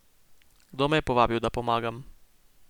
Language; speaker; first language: Slovenian; native; Slovenian